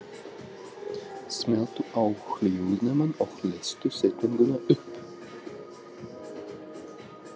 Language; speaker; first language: Icelandic; non-native, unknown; Russian